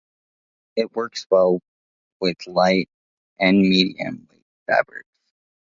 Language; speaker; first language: English; native; English